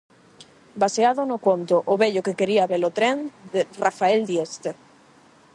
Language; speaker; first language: Galician; non-native, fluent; Spanish